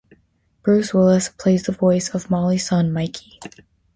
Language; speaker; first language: English; native; English